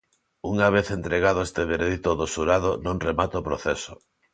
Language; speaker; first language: Galician; non-native, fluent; Spanish